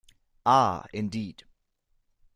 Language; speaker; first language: English; non-native, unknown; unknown